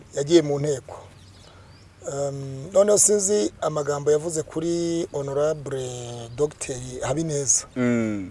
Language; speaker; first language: Kinyarwanda; native; Kinyarwanda